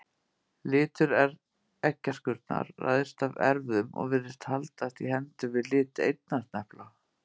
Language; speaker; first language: Icelandic; native; Icelandic